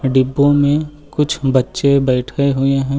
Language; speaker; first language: Hindi; native; Hindi